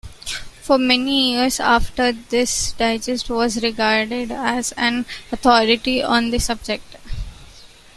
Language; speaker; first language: English; non-native, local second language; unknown